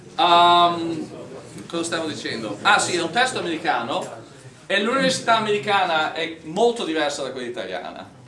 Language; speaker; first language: Italian; non-native, fluent; English